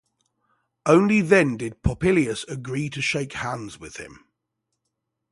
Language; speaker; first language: English; native; English